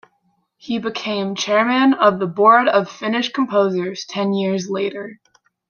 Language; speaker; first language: English; native; English